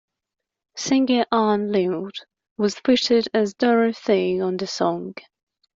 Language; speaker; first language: English; non-native, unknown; Persian